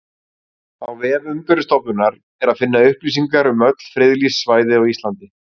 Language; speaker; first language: Icelandic; native; Icelandic